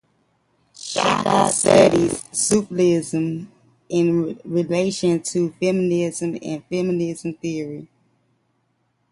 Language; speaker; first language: English; native; English